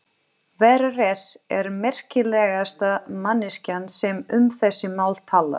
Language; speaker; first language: Icelandic; non-native, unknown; Portuguese